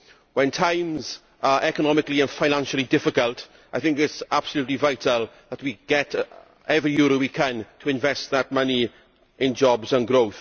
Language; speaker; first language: English; native; English